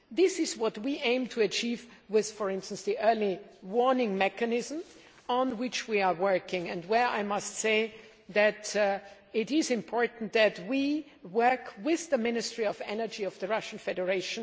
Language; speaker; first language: English; non-native, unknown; German